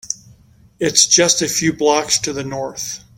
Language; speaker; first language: English; native; English